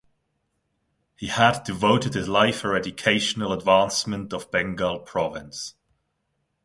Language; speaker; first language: English; non-native, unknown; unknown